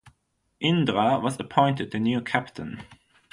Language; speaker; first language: English; non-native, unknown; German